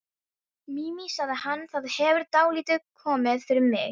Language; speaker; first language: Icelandic; non-native, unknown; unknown